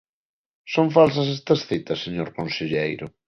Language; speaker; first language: Galician; non-native, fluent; Spanish